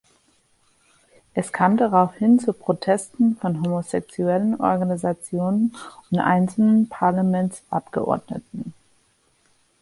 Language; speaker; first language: German; non-native, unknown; English